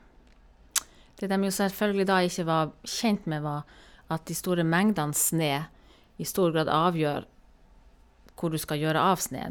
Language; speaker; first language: Norwegian; native; Norwegian